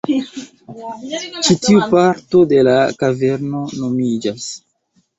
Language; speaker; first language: Esperanto; non-native, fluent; Chinese